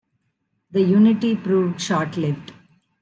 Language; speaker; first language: English; non-native, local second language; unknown